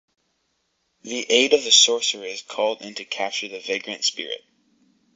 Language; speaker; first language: English; native; English